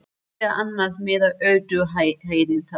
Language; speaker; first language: Icelandic; non-native, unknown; German